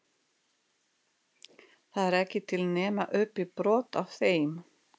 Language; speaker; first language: Icelandic; non-native, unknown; Russian